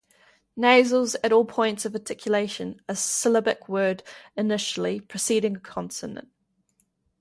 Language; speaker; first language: English; native; English